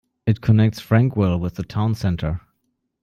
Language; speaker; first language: English; non-native, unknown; German